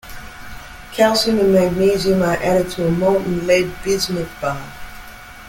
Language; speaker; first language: English; native; English